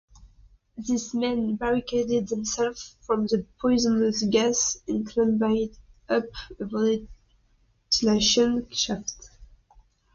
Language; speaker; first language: English; non-native, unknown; French